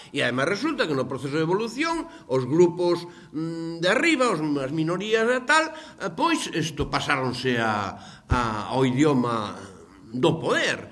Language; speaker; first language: Galician; native; Galician